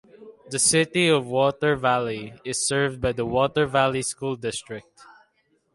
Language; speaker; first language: English; non-native, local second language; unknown